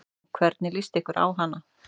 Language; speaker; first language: Icelandic; native; Icelandic